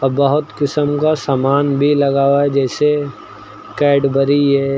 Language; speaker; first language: Hindi; native; Hindi